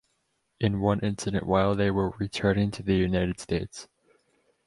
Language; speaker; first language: English; native; English